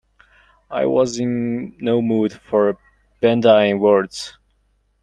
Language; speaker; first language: English; non-native, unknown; Mongolian